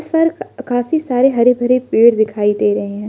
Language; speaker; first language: Hindi; non-native, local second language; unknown